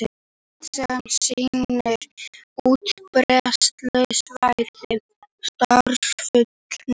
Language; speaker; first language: Icelandic; native; Icelandic